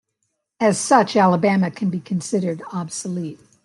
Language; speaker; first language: English; native; English